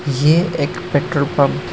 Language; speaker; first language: Hindi; non-native, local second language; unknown